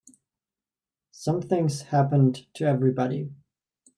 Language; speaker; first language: English; native; English